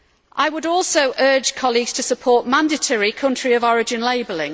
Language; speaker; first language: English; native; English